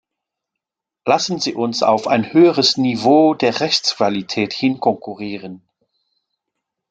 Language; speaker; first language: German; non-native, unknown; French